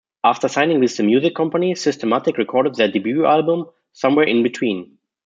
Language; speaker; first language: English; non-native, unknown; German